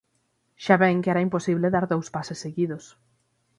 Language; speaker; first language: Galician; native; Galician